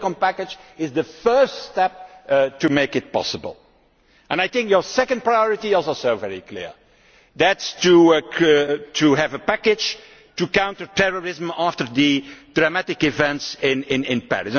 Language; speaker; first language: English; non-native, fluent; Dutch